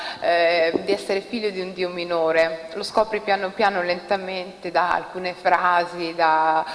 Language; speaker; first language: Italian; early bilingual, other home language; Somali